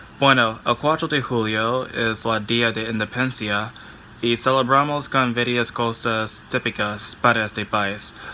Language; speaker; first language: Spanish; non-native, learner; English